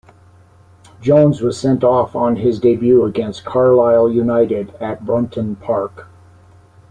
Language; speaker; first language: English; native; English